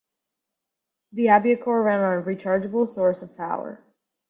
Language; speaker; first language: English; native; English